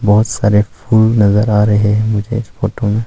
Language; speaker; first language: Hindi; non-native, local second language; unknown